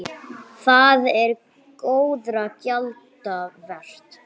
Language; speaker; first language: Icelandic; non-native, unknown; English